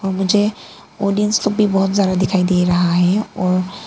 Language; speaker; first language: Hindi; non-native, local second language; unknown